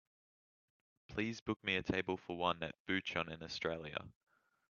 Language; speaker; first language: English; native; English